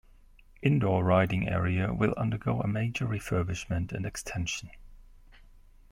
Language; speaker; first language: English; non-native, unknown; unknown